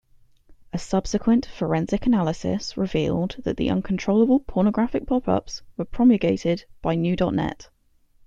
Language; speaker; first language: English; native; English